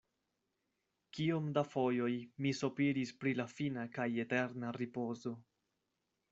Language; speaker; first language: Esperanto; non-native, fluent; Spanish